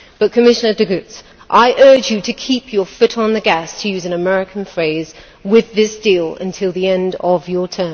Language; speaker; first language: English; native; English